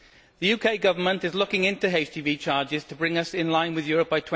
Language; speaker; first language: English; native; English